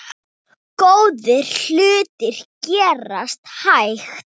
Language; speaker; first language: Icelandic; non-native, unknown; Thai